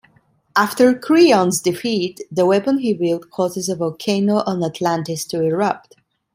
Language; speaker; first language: English; non-native, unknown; Italian